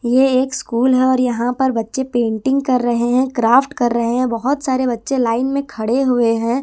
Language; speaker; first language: Hindi; non-native, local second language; Punjabi